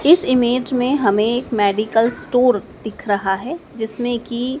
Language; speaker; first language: Hindi; native; Hindi